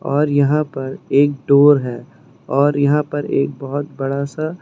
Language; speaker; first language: Hindi; native; Hindi